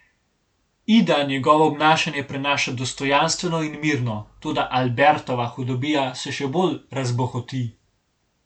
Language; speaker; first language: Slovenian; native; Slovenian